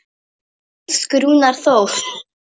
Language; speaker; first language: Icelandic; non-native, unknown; Polish